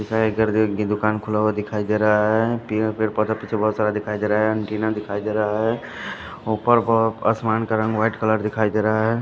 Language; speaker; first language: Hindi; non-native, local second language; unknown